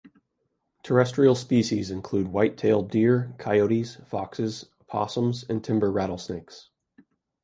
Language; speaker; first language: English; native; English